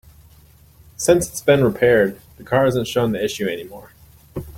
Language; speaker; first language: English; native; English